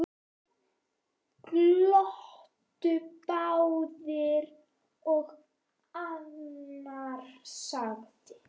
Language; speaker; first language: Icelandic; native; Icelandic